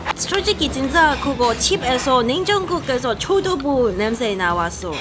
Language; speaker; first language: Korean; non-native, learner; English